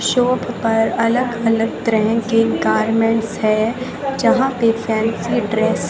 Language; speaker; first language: Hindi; native; Hindi